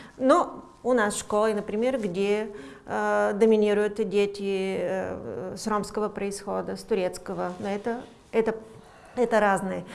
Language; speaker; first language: Russian; non-native, fluent; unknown